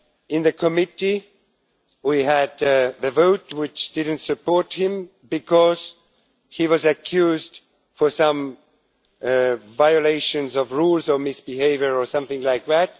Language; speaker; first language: English; non-native, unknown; Estonian